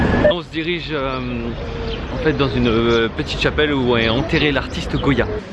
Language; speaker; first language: French; native; French